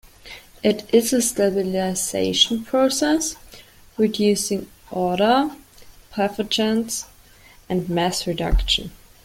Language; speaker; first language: English; non-native, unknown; German